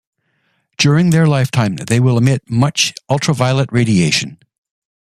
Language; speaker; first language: English; native; English